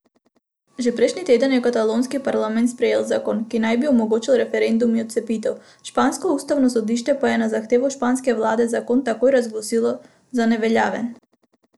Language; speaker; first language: Slovenian; non-native, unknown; Macedonian